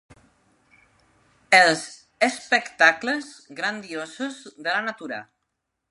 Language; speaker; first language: Catalan; non-native, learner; Spanish